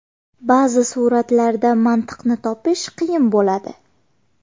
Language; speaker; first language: Uzbek; native; Uzbek